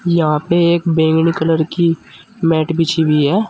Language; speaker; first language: Hindi; native; Hindi